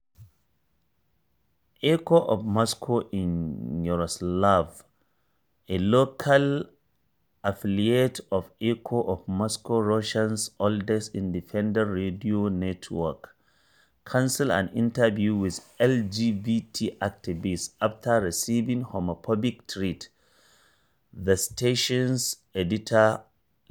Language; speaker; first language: English; non-native, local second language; Hausa